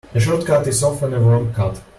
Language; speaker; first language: English; non-native, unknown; Russian